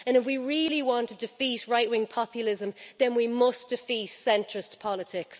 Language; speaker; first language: English; native; English